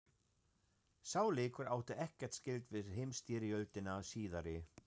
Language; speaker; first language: Icelandic; non-native, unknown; German